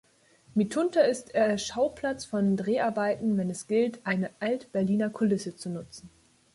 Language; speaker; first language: German; native; German